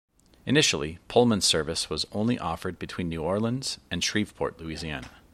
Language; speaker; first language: English; native; English